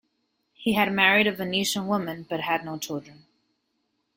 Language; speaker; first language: English; native; English